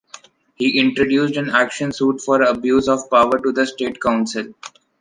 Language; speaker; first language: English; non-native, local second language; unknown